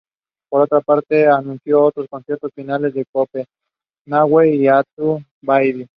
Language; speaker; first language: English; non-native, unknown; Spanish